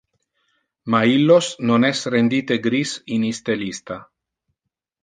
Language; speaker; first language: Interlingua; non-native, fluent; Italian